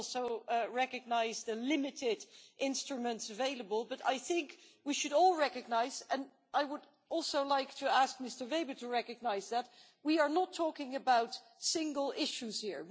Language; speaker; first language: English; non-native, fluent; Dutch